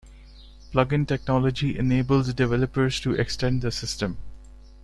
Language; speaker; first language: English; non-native, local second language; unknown